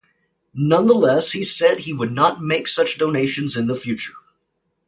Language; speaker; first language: English; native; English